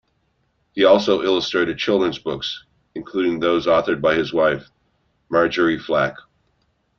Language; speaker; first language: English; native; English